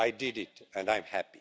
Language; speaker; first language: English; non-native, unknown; Estonian